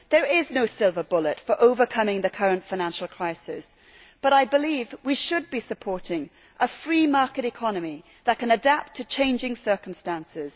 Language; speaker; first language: English; native; English